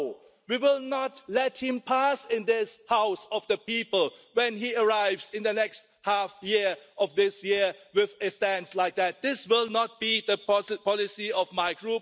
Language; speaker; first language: English; non-native, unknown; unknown